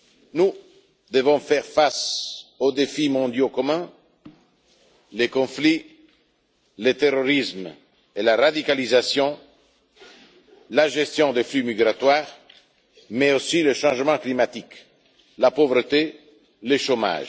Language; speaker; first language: French; non-native, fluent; Italian